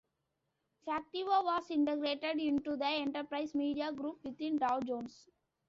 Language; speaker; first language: English; non-native, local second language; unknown